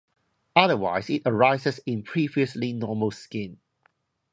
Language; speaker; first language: English; non-native, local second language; Cantonese